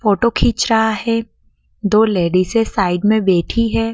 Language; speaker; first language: Hindi; native; Hindi